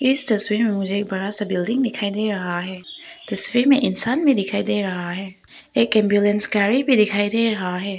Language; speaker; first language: Hindi; early bilingual, other home language; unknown